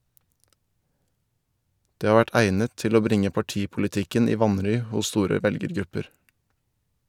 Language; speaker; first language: Norwegian; native; Norwegian